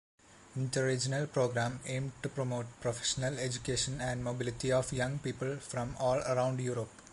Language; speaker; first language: English; non-native, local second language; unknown